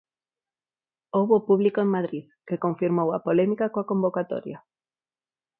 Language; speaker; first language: Galician; non-native, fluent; Spanish